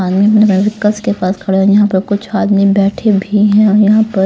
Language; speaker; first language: Hindi; native; Hindi